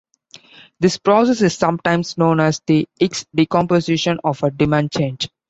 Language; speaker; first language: English; non-native, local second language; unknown